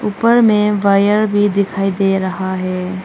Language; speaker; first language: Hindi; non-native, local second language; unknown